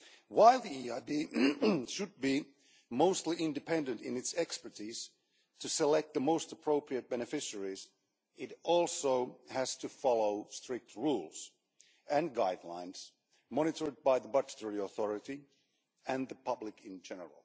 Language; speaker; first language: English; non-native, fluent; Finnish